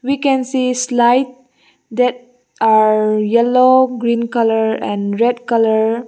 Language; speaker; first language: English; non-native, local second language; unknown